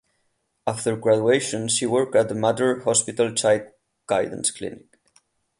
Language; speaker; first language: English; non-native, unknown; Catalan